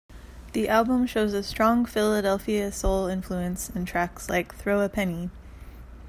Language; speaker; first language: English; native; English